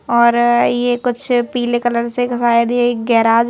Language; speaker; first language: Hindi; native; Hindi